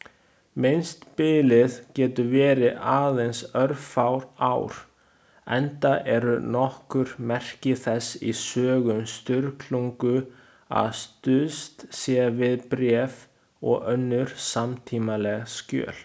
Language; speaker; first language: Icelandic; non-native, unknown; Chinese